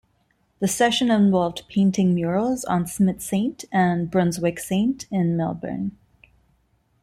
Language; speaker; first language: English; non-native, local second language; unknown